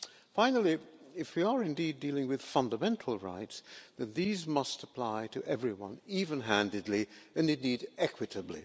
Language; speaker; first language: English; non-native, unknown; Hungarian